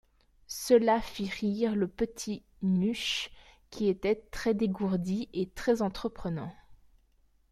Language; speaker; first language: French; native; French